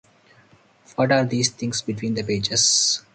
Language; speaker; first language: English; non-native, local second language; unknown